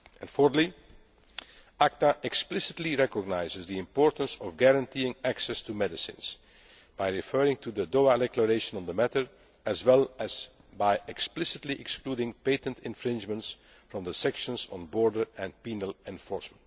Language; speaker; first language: English; non-native, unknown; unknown